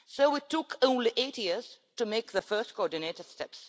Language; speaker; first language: English; non-native, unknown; Russian